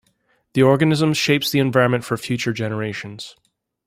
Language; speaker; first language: English; native; English